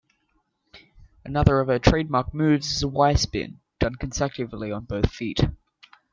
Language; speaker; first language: English; native; English